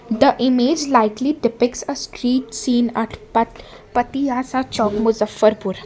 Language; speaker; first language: English; non-native, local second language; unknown